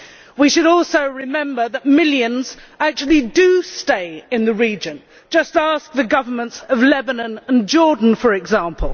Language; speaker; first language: English; native; English